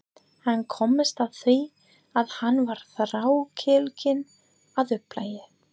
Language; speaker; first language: Icelandic; non-native, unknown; English